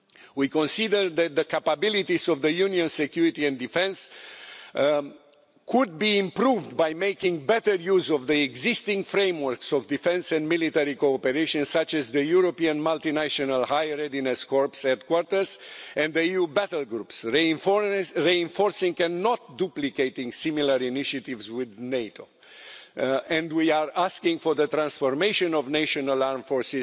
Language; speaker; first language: English; non-native, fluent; Romanian